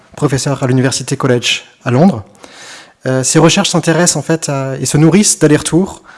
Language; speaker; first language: French; native; French